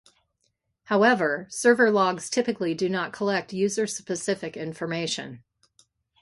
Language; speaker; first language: English; native; English